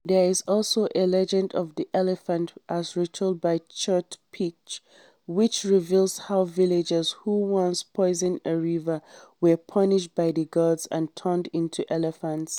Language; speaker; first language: English; non-native, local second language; Hausa